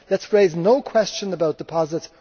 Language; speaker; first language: English; native; English